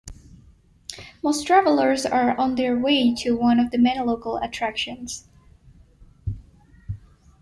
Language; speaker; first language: English; non-native, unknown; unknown